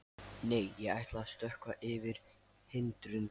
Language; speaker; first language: Icelandic; non-native, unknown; Lithuanian